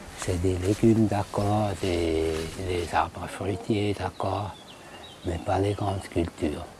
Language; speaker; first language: French; non-native, fluent; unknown